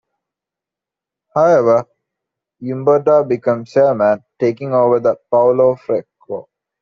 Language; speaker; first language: English; non-native, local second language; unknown